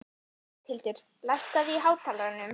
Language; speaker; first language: Icelandic; native; Icelandic